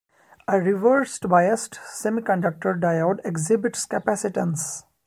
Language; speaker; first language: English; non-native, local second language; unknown